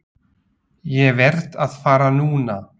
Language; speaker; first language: Icelandic; non-native, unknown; Slovak